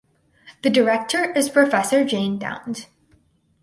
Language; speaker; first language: English; native; English